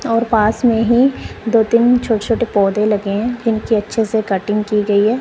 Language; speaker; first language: Hindi; non-native, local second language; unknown